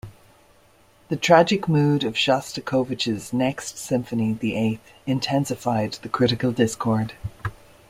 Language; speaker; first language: English; native; English